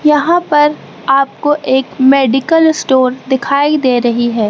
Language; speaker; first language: Hindi; native; Hindi